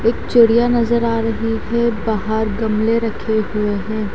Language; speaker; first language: Hindi; native; Hindi